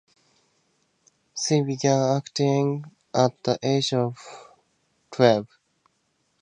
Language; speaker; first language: English; native; English